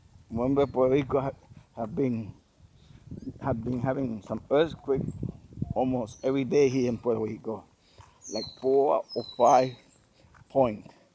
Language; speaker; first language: English; non-native, fluent; Spanish